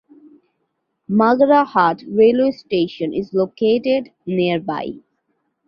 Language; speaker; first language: English; non-native, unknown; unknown